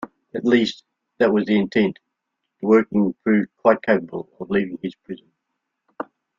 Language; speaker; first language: English; native; English